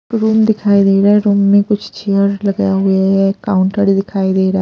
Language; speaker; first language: Hindi; non-native, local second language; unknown